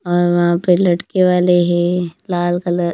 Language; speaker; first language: Hindi; non-native, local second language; Punjabi